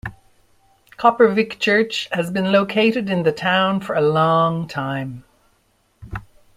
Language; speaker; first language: English; native; English